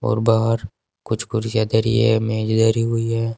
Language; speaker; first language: Hindi; native; Hindi